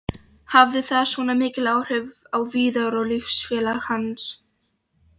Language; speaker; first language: Icelandic; non-native, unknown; Polish